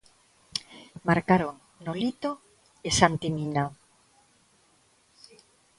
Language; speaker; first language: Galician; non-native, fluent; Spanish